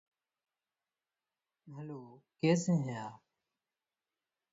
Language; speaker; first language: English; non-native, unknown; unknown